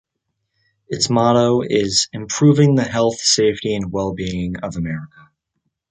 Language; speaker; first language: English; native; English